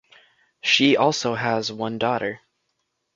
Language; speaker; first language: English; native; English